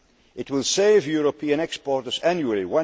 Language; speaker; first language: English; non-native, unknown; Dutch